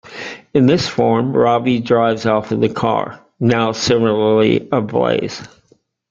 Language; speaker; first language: English; native; English